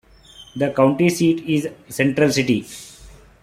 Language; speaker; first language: English; non-native, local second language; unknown